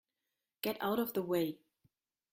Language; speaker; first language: English; non-native, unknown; German